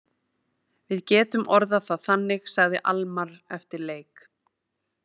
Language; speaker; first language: Icelandic; native; Icelandic